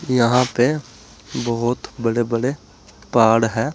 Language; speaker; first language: Hindi; native; Hindi